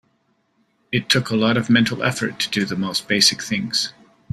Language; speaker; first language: English; native; English